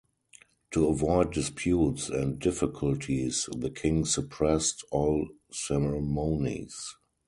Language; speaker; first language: English; non-native, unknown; German